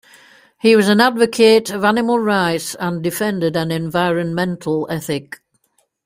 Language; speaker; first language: English; native; English